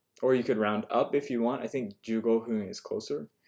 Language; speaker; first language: English; native; English